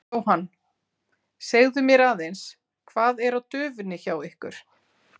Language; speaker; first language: Icelandic; native; Icelandic